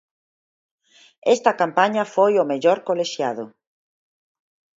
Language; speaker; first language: Galician; native; Galician